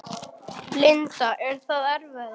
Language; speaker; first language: Icelandic; non-native, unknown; German